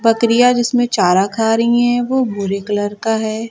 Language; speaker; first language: Hindi; native; Hindi